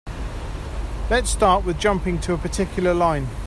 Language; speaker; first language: English; native; English